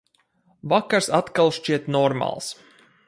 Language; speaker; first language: Latvian; native; Latvian